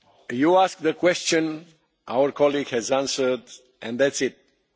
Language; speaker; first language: English; non-native, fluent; Romanian